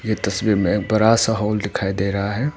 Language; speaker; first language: Hindi; non-native, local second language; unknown